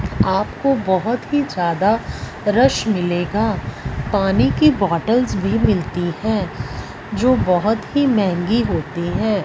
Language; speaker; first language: Hindi; non-native, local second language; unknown